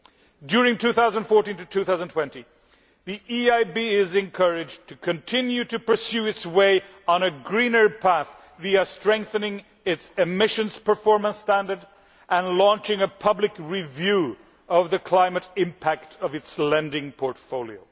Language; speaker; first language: English; non-native, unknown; Swedish